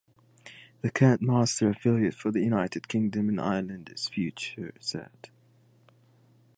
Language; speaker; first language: English; native; English